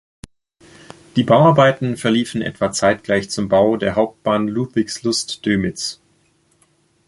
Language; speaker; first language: German; native; German